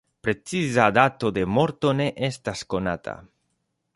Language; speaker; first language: Esperanto; non-native, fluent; Spanish